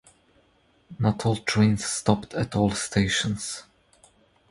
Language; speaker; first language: English; non-native, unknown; Croatian